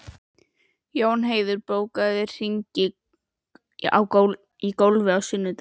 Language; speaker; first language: Icelandic; native; Icelandic